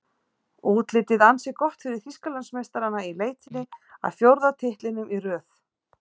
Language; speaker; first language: Icelandic; native; Icelandic